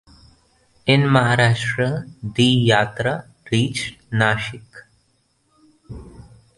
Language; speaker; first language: English; non-native, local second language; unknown